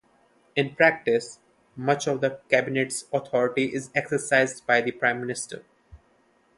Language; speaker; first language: English; non-native, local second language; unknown